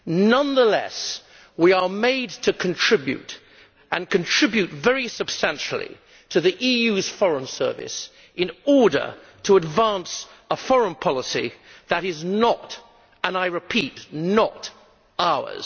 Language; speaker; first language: English; native; English